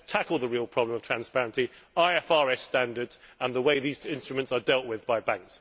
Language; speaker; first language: English; native; English